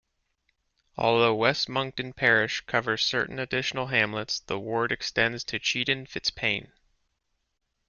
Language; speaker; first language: English; native; English